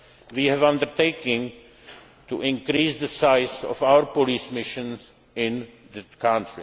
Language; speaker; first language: English; non-native, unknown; Czech